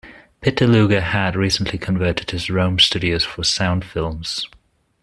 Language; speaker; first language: English; non-native, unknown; German